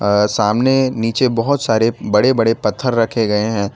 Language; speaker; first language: Hindi; non-native, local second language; Gujarati